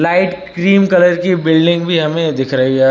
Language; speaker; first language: Hindi; native; Hindi